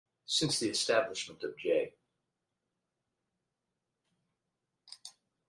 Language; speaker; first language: English; native; English